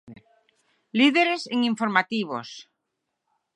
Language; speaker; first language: Galician; native; Galician